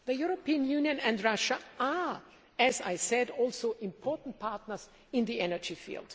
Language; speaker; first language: English; non-native, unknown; German